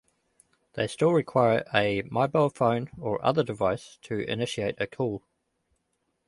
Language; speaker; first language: English; native; English